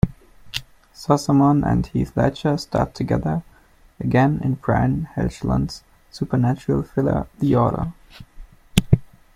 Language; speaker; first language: English; non-native, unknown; German